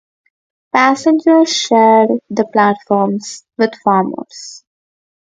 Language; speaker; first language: English; non-native, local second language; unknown